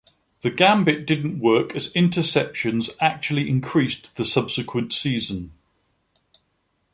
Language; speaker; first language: English; native; English